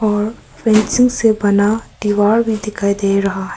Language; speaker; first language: Hindi; early bilingual, other home language; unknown